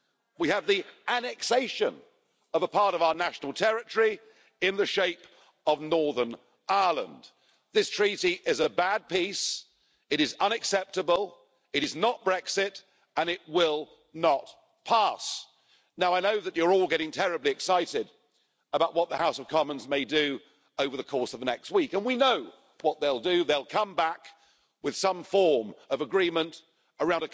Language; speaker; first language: English; native; English